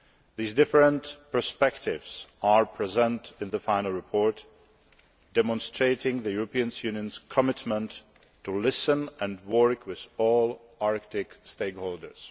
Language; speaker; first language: English; non-native, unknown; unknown